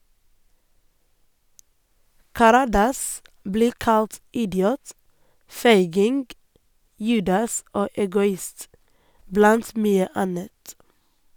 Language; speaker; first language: Norwegian; non-native, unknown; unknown